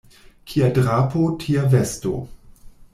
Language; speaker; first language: Esperanto; non-native, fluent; German